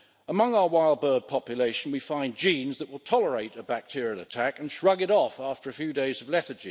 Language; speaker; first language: English; native; English